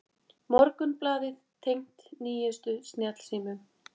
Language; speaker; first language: Icelandic; native; Icelandic